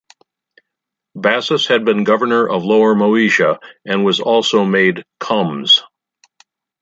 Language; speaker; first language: English; native; English